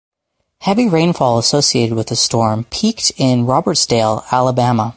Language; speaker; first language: English; native; English